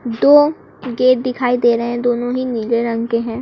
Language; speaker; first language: Hindi; native; Hindi